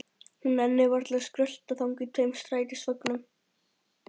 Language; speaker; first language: Icelandic; native; Icelandic